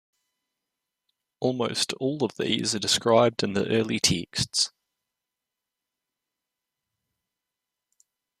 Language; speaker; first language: English; native; English